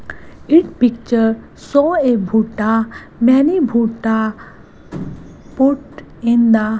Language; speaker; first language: English; non-native, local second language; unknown